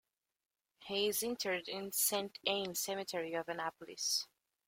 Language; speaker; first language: English; native; English